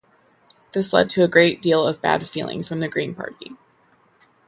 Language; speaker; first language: English; native; English